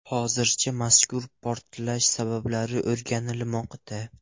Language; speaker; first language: Uzbek; non-native, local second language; Russian